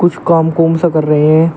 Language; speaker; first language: Hindi; native; Hindi